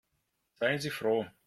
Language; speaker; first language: German; non-native, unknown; Russian